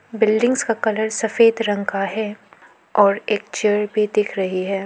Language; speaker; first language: Hindi; early bilingual, other home language; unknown